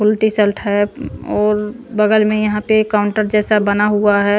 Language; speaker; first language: Hindi; non-native, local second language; Punjabi